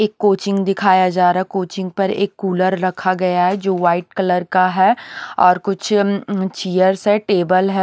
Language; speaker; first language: Hindi; native; Hindi